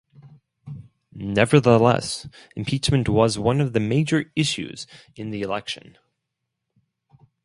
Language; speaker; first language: English; non-native, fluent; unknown